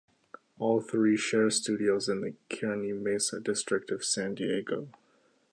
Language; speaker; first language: English; native; English